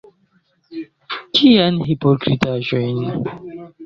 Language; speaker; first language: Esperanto; non-native, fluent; Chinese